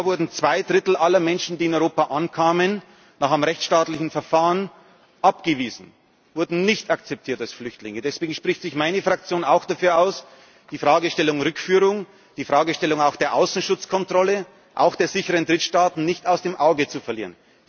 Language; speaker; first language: German; native; German